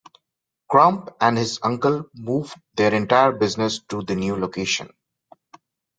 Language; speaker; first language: English; non-native, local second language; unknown